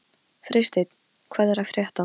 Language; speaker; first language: Icelandic; non-native, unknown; Polish